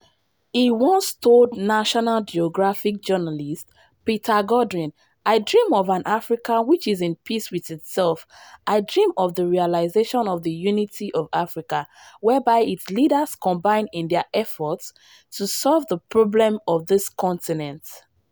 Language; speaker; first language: English; non-native, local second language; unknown